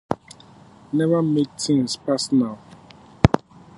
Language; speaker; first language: English; native; English